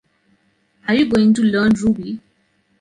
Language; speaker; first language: English; non-native, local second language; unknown